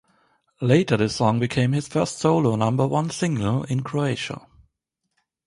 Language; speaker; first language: English; non-native, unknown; German